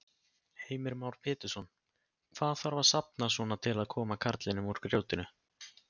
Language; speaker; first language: Icelandic; native; Icelandic